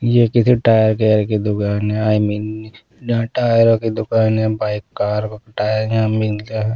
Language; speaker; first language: Hindi; non-native, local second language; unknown